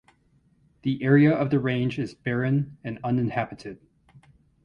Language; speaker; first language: English; native; English